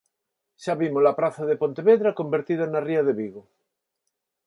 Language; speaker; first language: Galician; non-native, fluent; Spanish